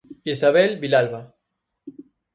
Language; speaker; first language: Galician; native; Galician